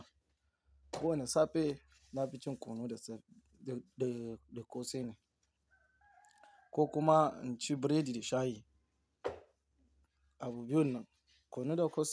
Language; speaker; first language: Hausa; non-native, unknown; Yoruba